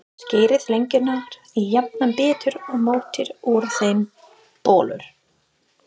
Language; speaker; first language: Icelandic; non-native, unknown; English